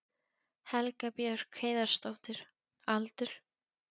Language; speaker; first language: Icelandic; non-native, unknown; Polish